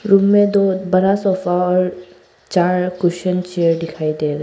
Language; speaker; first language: Hindi; non-native, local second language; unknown